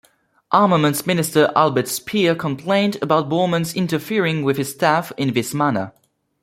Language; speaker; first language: English; non-native, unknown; French